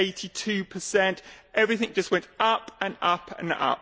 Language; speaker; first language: English; native; English